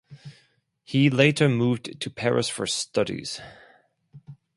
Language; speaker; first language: English; non-native, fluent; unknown